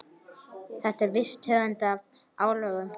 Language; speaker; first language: Icelandic; native; Icelandic